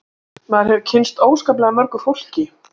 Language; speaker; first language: Icelandic; native; Icelandic